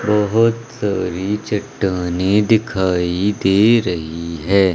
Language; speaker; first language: Hindi; native; Hindi